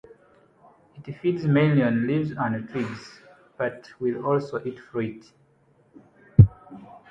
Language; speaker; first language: English; non-native, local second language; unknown